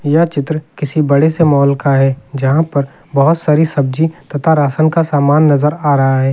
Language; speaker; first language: Hindi; native; Hindi